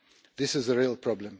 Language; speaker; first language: English; non-native, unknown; Russian